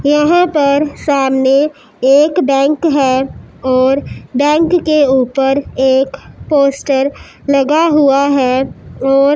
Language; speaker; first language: Hindi; non-native, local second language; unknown